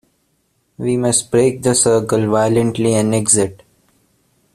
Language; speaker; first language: English; non-native, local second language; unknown